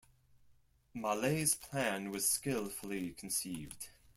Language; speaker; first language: English; non-native, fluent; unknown